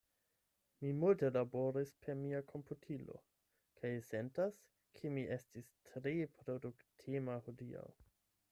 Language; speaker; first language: Esperanto; non-native, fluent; German